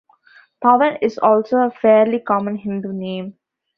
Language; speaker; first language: English; non-native, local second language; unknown